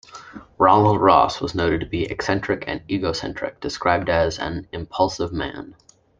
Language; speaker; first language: English; native; English